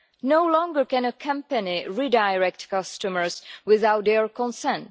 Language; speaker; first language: English; non-native, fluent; Czech